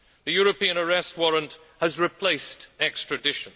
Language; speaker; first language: English; native; English